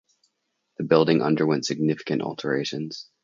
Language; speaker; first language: English; native; English